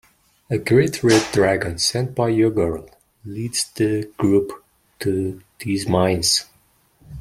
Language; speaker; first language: English; non-native, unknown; Mongolian